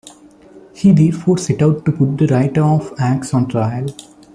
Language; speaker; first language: English; non-native, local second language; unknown